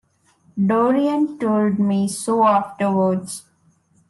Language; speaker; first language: English; non-native, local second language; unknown